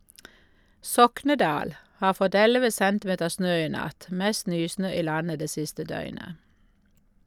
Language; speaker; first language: Norwegian; native; Norwegian